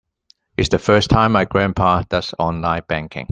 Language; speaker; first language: English; non-native, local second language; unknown